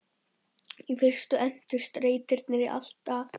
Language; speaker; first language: Icelandic; native; Icelandic